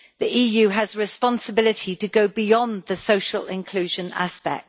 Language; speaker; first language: English; native; English